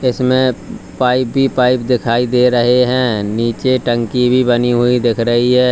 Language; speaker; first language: Hindi; native; Hindi